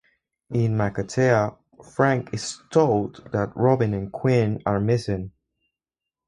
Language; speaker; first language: English; non-native, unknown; Spanish